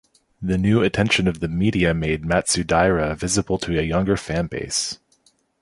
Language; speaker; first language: English; native; English